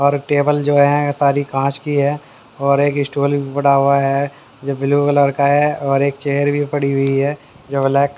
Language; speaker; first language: Hindi; native; Hindi